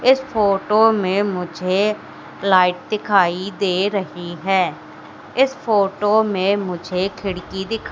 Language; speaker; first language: Hindi; native; Hindi